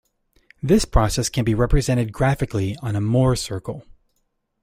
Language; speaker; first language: English; native; English